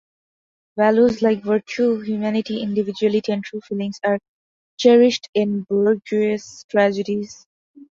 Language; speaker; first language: English; non-native, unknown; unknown